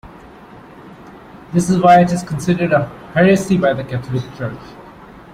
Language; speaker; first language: English; non-native, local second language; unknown